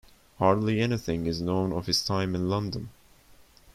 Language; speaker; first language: English; non-native, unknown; Turkish